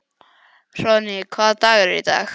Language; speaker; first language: Icelandic; non-native, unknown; English